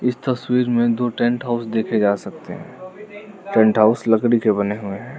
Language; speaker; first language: Hindi; non-native, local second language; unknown